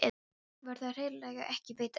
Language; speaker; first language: Icelandic; non-native, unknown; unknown